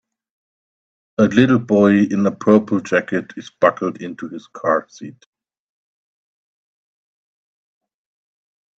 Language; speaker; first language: English; non-native, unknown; German